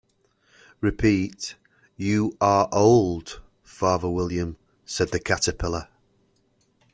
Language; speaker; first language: English; native; English